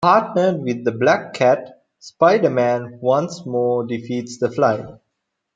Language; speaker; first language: English; non-native, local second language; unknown